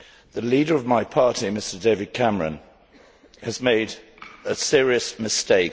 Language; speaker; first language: English; native; English